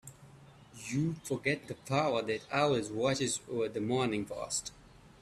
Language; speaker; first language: English; non-native, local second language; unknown